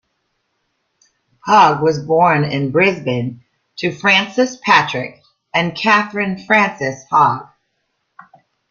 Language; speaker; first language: English; native; English